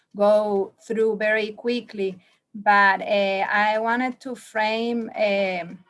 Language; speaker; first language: English; non-native, learner; Spanish